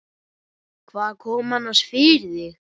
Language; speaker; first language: Icelandic; native; Icelandic